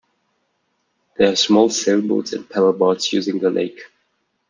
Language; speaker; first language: English; non-native, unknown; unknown